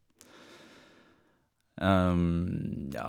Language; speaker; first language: Norwegian; native; Norwegian